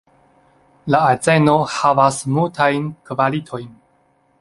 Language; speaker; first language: Esperanto; non-native, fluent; Chinese